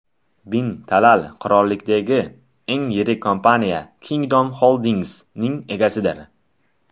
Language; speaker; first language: Uzbek; non-native, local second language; Tajik